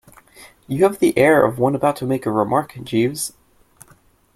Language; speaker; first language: English; native; English